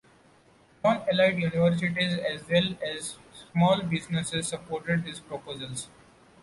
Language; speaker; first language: English; non-native, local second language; Marathi